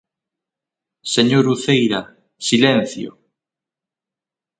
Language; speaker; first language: Galician; native; Galician